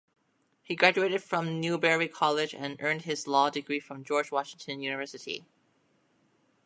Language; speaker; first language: English; native; English